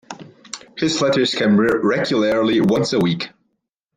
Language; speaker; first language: English; non-native, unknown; German